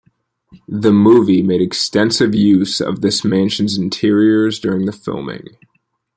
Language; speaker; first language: English; native; English